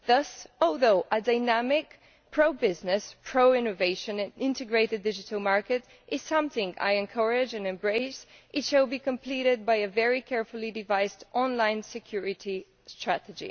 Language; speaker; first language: English; non-native, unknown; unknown